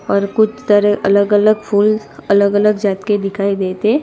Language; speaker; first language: Hindi; non-native, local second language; Gujarati